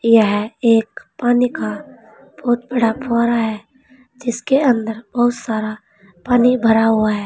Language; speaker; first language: Hindi; native; Hindi